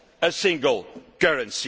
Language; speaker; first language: English; non-native, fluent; Dutch